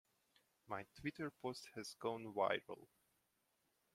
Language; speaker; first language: English; non-native, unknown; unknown